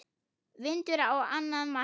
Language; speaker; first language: Icelandic; non-native, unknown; German